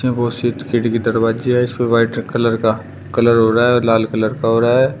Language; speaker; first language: Hindi; native; Hindi